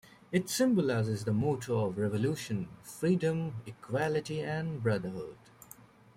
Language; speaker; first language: English; native; English